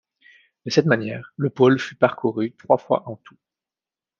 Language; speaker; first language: French; native; French